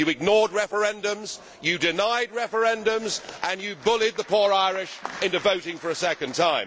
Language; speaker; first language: English; native; English